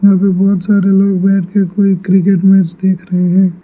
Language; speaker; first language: Hindi; non-native, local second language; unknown